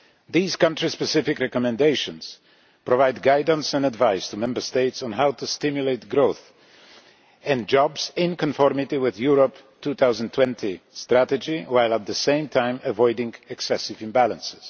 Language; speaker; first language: English; non-native, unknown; Polish